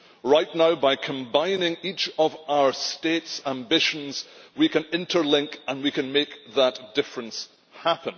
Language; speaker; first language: English; native; English